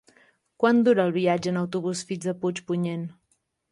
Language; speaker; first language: Catalan; native; Catalan